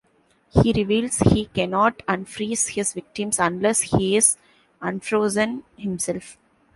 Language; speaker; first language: English; non-native, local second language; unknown